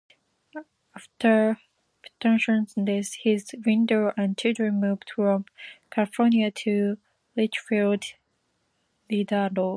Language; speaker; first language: English; non-native, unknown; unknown